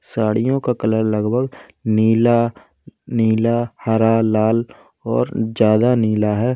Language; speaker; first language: Hindi; native; Hindi